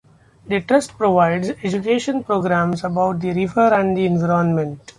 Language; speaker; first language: English; non-native, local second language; Marathi